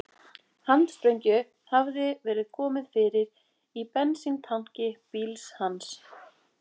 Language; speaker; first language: Icelandic; native; Icelandic